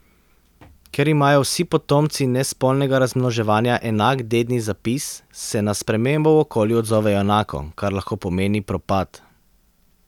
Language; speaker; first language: Slovenian; native; Slovenian